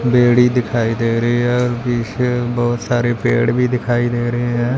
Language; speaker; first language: Hindi; non-native, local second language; Punjabi